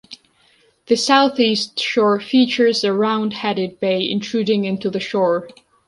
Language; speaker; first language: English; non-native, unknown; Georgian